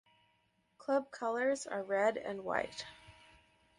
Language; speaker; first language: English; native; English